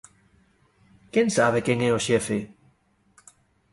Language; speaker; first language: Galician; native; Galician